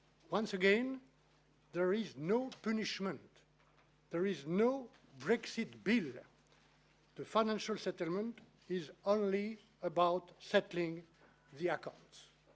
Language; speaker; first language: English; non-native, fluent; French